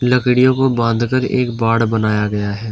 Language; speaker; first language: Hindi; native; Hindi